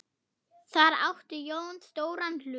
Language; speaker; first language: Icelandic; non-native, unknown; German